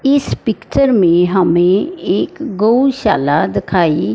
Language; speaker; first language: Hindi; non-native, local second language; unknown